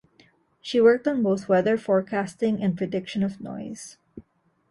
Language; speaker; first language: English; non-native, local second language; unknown